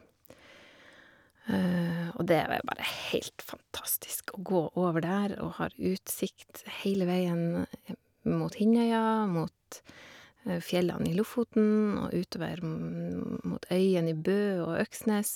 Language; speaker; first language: Norwegian; native; Norwegian